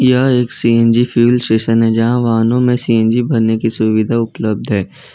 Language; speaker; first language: Hindi; non-native, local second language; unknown